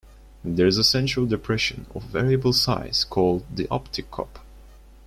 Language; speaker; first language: English; non-native, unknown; Turkish